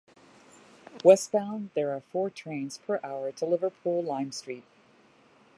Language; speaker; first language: English; native; English